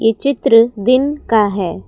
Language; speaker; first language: Hindi; non-native, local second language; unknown